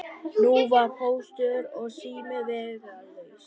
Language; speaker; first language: Icelandic; non-native, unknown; Vietnamese